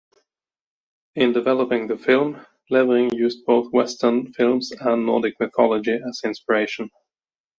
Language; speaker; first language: English; native; English